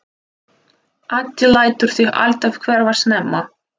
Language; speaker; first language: Icelandic; non-native, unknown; Russian